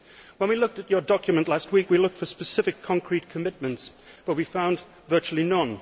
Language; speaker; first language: English; native; English